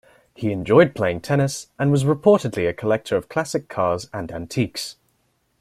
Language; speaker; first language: English; native; English